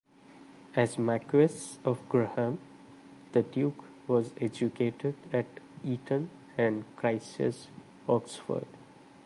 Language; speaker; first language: English; non-native, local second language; Malayalam